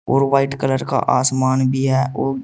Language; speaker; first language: Hindi; native; Hindi